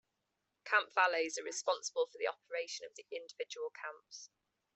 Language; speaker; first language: English; native; English